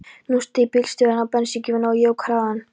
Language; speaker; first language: Icelandic; non-native, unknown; Polish